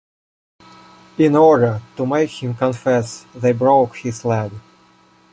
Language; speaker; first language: English; non-native, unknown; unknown